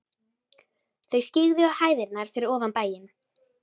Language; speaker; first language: Icelandic; native; Icelandic